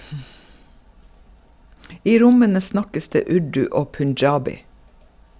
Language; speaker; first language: Norwegian; native; Norwegian